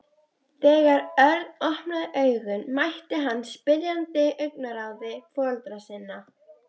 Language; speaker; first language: Icelandic; native; Icelandic